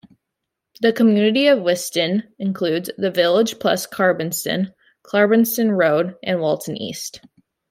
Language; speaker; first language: English; native; English